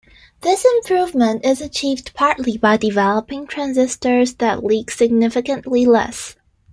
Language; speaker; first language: English; non-native, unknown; Chinese